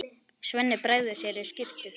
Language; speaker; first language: Icelandic; native; Icelandic